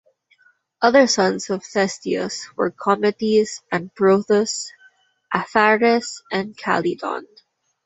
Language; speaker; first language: English; non-native, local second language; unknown